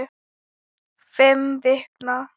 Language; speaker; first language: Icelandic; non-native, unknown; Thai